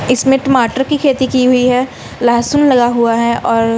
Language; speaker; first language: Hindi; non-native, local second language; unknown